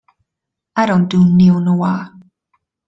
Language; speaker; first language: English; non-native, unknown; German